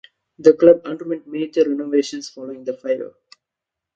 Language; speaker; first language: English; non-native, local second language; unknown